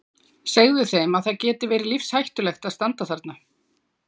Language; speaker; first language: Icelandic; native; Icelandic